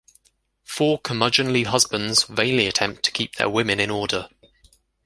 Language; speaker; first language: English; native; English